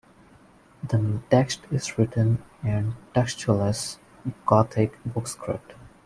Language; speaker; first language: English; non-native, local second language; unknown